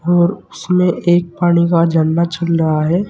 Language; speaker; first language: Hindi; native; Hindi